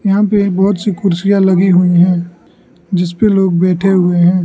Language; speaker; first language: Hindi; non-native, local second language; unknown